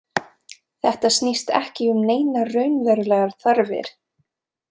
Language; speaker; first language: Icelandic; non-native, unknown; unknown